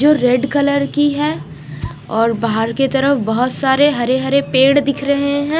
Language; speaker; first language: Hindi; non-native, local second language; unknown